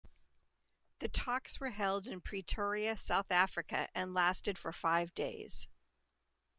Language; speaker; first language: English; native; English